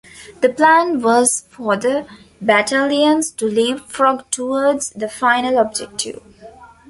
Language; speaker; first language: English; non-native, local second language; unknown